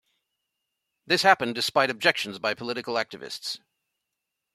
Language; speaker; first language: English; native; English